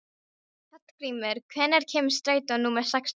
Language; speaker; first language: Icelandic; non-native, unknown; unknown